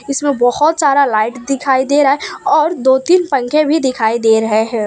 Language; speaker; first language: Hindi; non-native, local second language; Gujarati